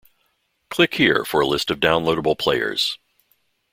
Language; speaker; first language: English; native; English